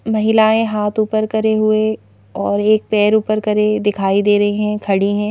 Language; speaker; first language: Hindi; native; Hindi